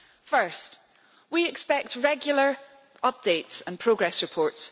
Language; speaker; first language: English; native; English